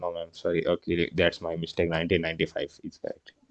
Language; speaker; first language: English; non-native, local second language; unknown